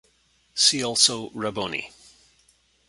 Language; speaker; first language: English; native; English